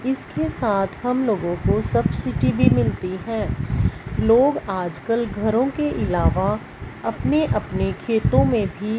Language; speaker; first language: Hindi; non-native, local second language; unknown